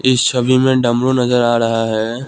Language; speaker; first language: Hindi; non-native, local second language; Assamese